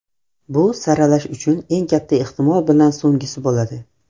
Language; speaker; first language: Uzbek; non-native, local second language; Russian